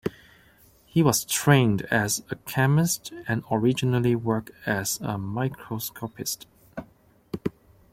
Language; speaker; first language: English; non-native, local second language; Cantonese